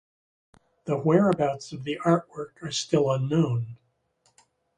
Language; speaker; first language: English; native; English